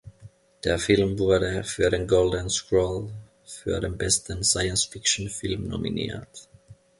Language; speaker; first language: German; non-native, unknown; Finnish